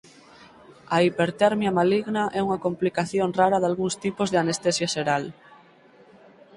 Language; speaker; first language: Galician; native; Galician